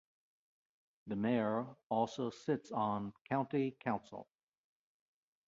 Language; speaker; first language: English; native; English